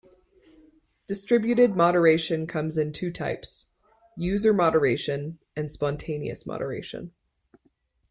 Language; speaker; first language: English; native; English